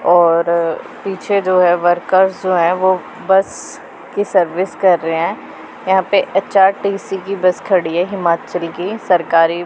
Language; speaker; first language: Hindi; non-native, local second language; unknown